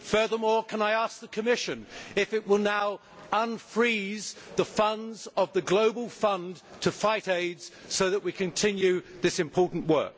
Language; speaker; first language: English; native; English